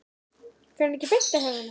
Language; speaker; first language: Icelandic; native; Icelandic